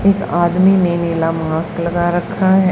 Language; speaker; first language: Hindi; native; Hindi